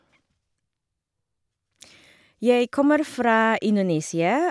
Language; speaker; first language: Norwegian; non-native, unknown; Indonesian